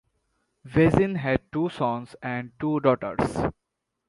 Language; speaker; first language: English; non-native, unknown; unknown